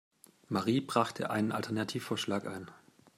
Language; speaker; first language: German; native; German